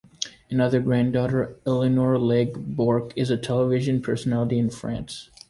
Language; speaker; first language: English; native; English